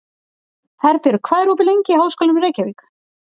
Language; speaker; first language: Icelandic; native; Icelandic